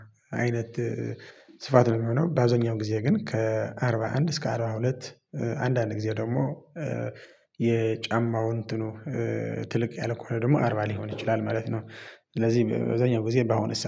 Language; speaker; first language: Amharic; non-native, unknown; Tigrinya